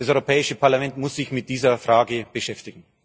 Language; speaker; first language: German; native; German